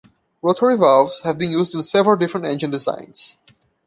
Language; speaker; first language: English; non-native, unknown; Portuguese